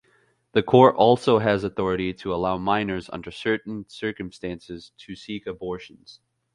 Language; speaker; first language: English; native; English